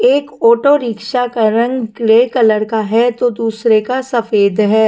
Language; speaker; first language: Hindi; non-native, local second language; Punjabi